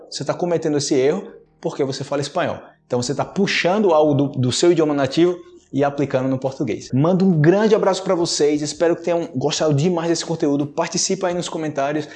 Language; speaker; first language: Portuguese; native; Portuguese